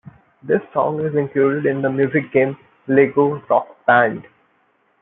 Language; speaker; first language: English; non-native, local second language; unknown